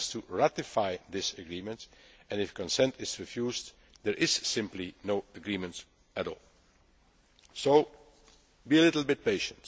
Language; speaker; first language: English; non-native, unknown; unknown